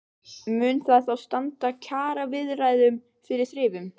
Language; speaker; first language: Icelandic; native; Icelandic